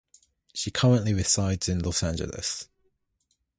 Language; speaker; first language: English; native; English